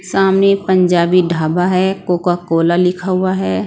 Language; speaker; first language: Hindi; non-native, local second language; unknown